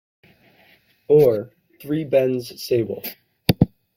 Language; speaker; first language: English; native; English